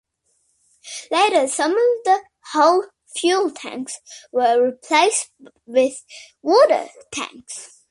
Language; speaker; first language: English; native; English